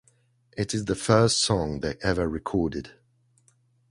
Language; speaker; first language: English; non-native, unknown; French